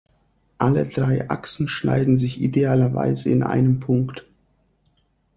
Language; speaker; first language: German; non-native, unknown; Russian